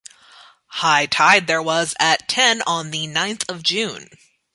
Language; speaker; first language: English; native; English